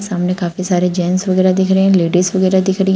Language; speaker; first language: Hindi; native; Hindi